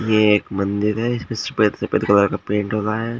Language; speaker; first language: Hindi; native; Hindi